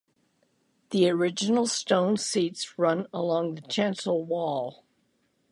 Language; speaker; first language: English; native; English